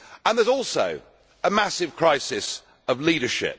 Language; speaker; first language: English; native; English